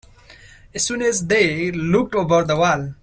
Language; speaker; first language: English; non-native, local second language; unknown